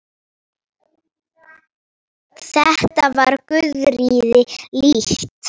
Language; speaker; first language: Icelandic; non-native, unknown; Polish